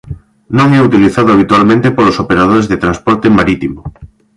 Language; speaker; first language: Galician; native; Galician